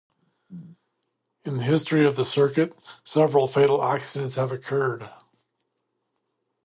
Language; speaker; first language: English; native; English